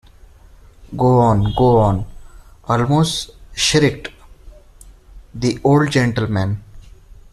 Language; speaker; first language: English; non-native, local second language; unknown